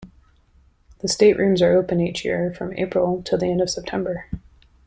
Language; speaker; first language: English; native; English